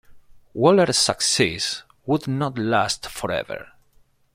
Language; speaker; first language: English; non-native, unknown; Spanish